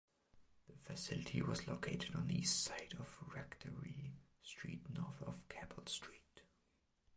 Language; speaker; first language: English; non-native, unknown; German